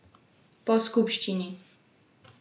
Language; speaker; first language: Slovenian; native; Slovenian